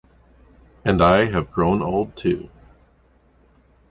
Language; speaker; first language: English; native; English